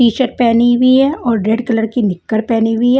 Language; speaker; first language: Hindi; non-native, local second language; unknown